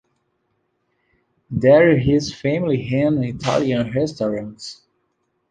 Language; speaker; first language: English; non-native, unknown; Portuguese